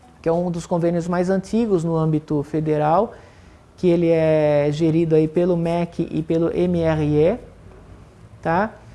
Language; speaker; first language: Portuguese; native; Portuguese